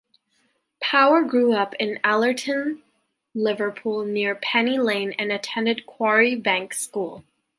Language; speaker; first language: English; native; English